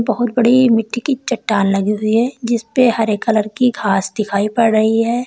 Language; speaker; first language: Hindi; native; Hindi